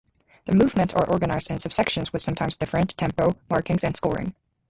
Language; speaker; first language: English; native; English